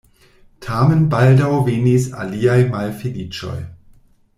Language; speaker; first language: Esperanto; non-native, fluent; German